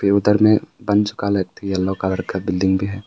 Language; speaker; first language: Hindi; non-native, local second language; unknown